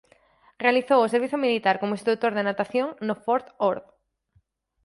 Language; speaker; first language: Galician; native; Galician